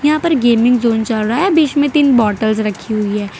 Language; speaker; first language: Hindi; non-native, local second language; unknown